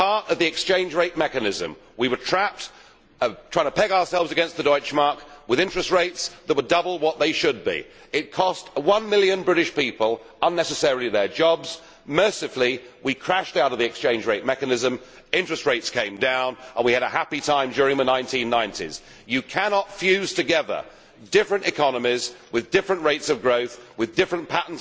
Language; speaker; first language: English; native; English